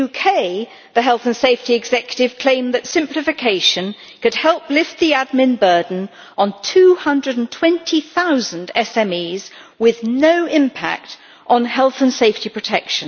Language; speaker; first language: English; native; English